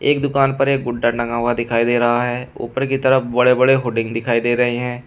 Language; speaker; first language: Hindi; native; Hindi